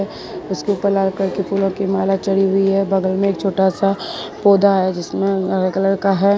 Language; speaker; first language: Hindi; non-native, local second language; Gujarati